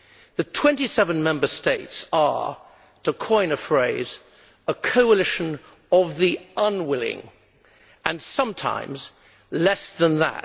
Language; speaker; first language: English; native; English